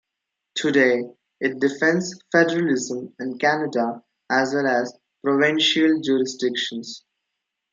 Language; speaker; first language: English; non-native, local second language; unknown